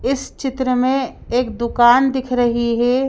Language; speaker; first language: Hindi; native; Hindi